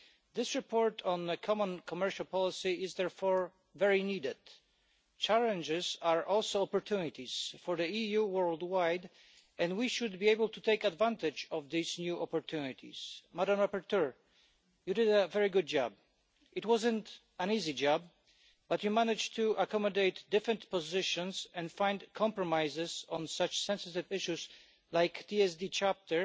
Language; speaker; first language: English; non-native, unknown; Polish